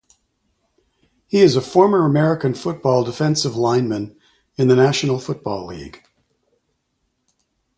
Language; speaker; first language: English; native; English